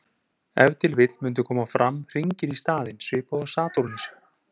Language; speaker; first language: Icelandic; native; Icelandic